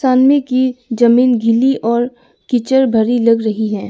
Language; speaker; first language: Hindi; non-native, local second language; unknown